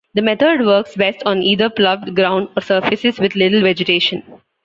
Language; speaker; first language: English; non-native, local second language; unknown